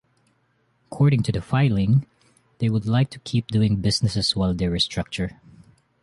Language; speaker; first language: English; non-native, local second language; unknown